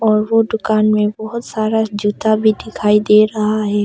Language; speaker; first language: Hindi; early bilingual, other home language; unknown